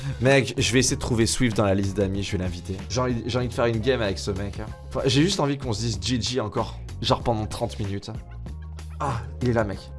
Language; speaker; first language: French; native; French